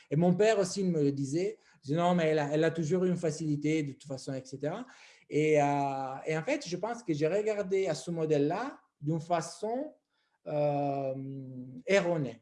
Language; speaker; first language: French; non-native, fluent; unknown